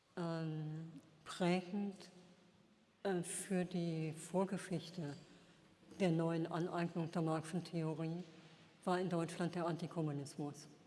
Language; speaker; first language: German; native; German